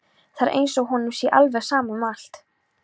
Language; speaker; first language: Icelandic; non-native, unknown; Polish